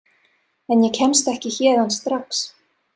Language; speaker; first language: Icelandic; non-native, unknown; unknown